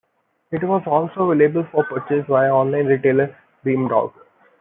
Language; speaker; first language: English; non-native, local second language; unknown